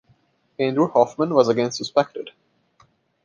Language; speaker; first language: English; non-native, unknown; Portuguese